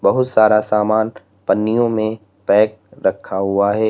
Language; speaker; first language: Hindi; native; Hindi